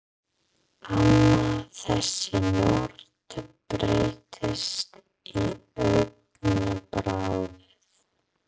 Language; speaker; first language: Icelandic; non-native, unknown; English